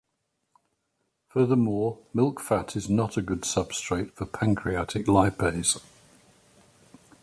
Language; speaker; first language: English; native; English